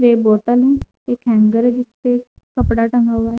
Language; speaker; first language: Hindi; native; Hindi